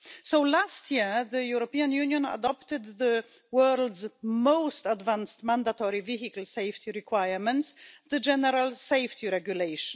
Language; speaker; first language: English; non-native, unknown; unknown